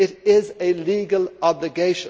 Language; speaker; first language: English; native; English